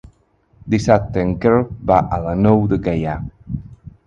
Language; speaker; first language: Catalan; non-native, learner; Spanish